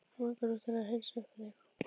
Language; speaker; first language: Icelandic; native; Icelandic